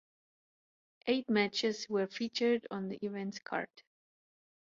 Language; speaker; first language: English; non-native, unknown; German